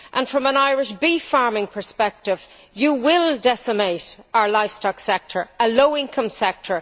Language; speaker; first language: English; native; English